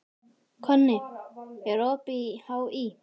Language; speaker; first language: Icelandic; native; Icelandic